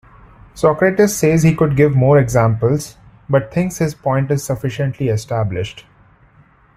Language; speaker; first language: English; non-native, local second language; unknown